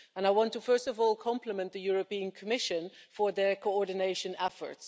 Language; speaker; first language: English; non-native, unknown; Dutch